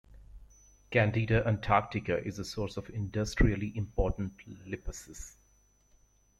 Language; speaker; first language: English; native; English